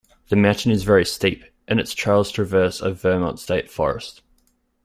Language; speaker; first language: English; native; English